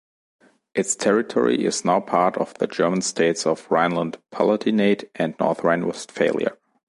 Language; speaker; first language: English; non-native, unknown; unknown